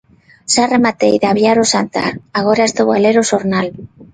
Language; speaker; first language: Galician; non-native, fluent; Spanish